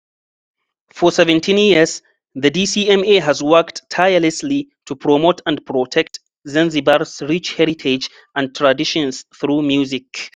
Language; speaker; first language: English; non-native, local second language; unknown